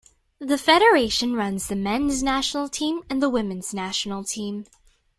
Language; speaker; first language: English; native; English